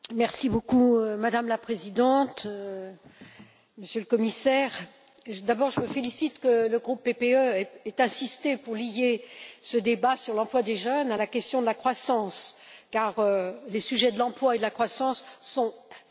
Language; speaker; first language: French; native; French